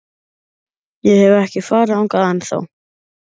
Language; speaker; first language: Icelandic; native; Icelandic